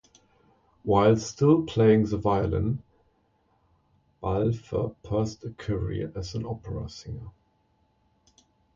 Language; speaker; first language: English; non-native, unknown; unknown